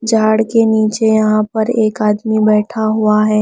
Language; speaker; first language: Hindi; non-native, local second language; Punjabi